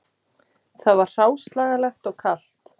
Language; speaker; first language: Icelandic; native; Icelandic